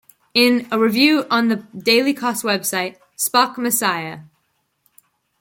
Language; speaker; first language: English; native; English